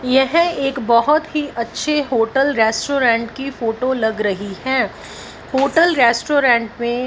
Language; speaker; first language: Hindi; non-native, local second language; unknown